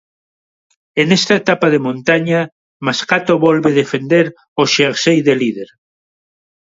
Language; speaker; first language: Galician; non-native, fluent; Spanish